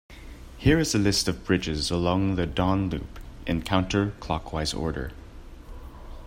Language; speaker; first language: English; native; English